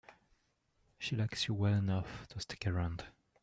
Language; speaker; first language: English; non-native, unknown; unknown